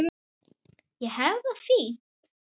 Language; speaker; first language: Icelandic; native; Icelandic